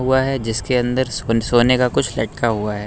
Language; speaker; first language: Hindi; native; Hindi